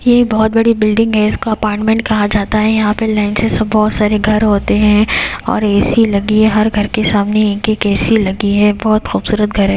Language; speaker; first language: Hindi; native; Hindi